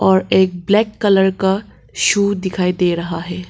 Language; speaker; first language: Hindi; early bilingual, other home language; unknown